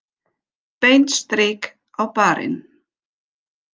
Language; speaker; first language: Icelandic; non-native, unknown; German